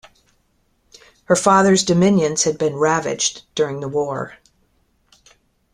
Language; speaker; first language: English; native; English